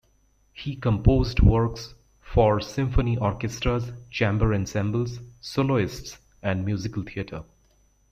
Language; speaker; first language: English; native; English